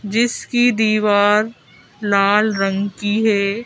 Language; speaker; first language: Hindi; native; Hindi